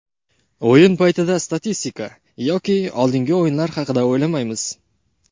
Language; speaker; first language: Uzbek; non-native, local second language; Kara-Kalpak